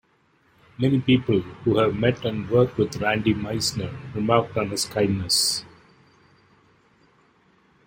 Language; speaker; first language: English; non-native, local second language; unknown